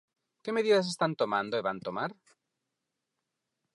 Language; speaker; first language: Galician; non-native, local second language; Spanish